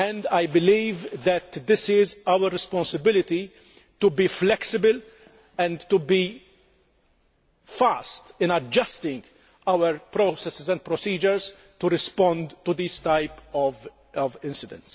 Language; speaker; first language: English; non-native, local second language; Maltese